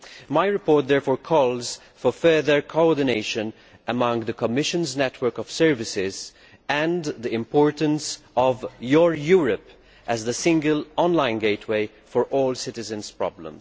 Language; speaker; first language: English; non-native, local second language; Maltese